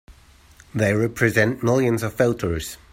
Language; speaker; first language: English; native; English